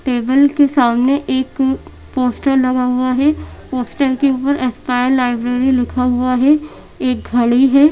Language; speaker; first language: Hindi; native; Hindi